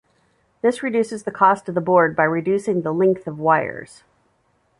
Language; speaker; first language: English; native; English